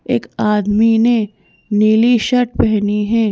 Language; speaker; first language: Hindi; native; Hindi